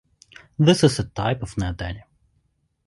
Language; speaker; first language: English; non-native, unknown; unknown